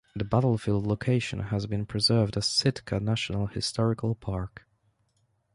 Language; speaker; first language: English; non-native, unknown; Polish